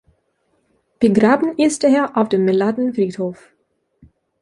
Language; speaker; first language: German; non-native, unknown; Belarusian